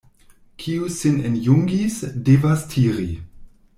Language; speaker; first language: Esperanto; non-native, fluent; German